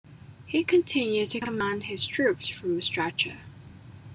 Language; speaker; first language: English; non-native, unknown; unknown